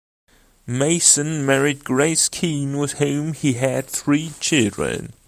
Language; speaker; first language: English; non-native, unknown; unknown